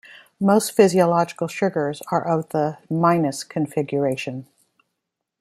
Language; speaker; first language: English; native; English